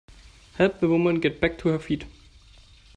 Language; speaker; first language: English; non-native, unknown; German